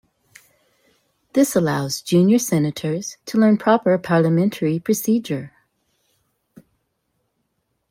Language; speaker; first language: English; native; English